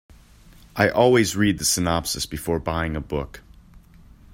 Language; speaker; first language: English; native; English